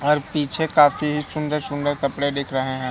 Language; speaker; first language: Hindi; native; Hindi